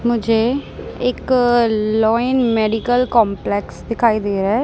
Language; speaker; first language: Hindi; non-native, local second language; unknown